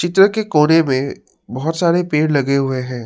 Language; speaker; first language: Hindi; non-native, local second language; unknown